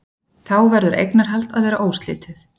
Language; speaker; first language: Icelandic; native; Icelandic